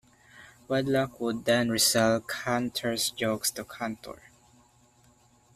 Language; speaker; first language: English; non-native, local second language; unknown